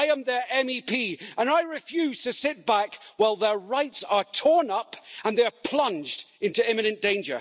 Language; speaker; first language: English; native; English